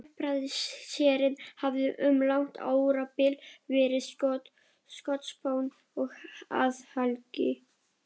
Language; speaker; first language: Icelandic; non-native, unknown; Polish